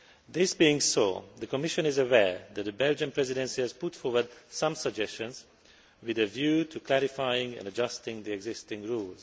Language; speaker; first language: English; non-native, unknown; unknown